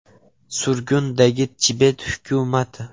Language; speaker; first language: Uzbek; non-native, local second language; Russian